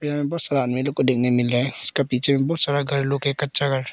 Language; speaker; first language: Hindi; early bilingual, other home language; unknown